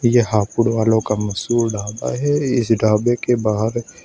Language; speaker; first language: Hindi; native; Hindi